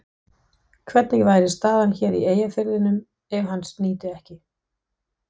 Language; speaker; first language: Icelandic; non-native, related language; Danish